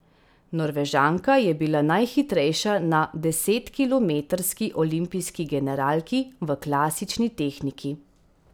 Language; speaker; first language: Slovenian; native; Slovenian